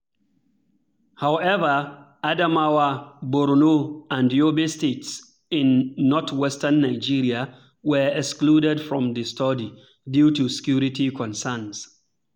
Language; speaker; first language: English; non-native, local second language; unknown